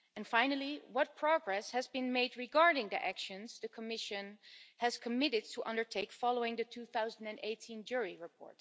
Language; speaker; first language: English; non-native, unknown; Dutch